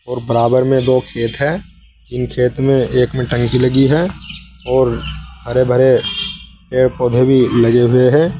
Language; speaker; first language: Hindi; native; Hindi